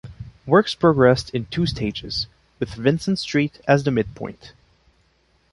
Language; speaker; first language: English; non-native, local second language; French